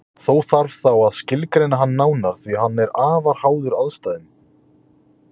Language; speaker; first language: Icelandic; native; Icelandic